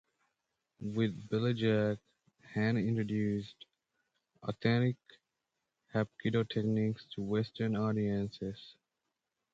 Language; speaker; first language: English; native; English